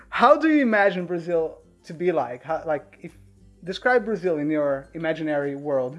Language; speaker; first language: English; non-native, fluent; Portuguese